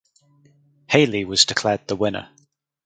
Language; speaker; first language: English; native; English